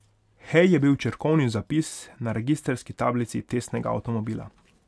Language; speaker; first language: Slovenian; non-native, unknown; Hungarian